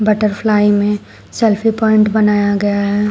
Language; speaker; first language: Hindi; native; Hindi